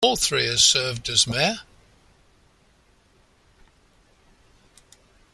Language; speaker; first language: English; native; English